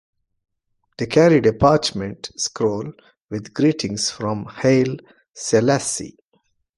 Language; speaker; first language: English; non-native, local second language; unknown